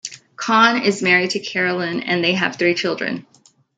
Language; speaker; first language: English; native; English